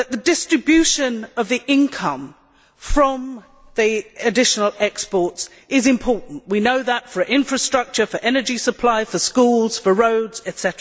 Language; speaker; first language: English; native; English